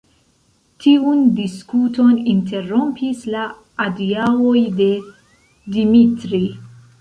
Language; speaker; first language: Esperanto; non-native, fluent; Central Kurdish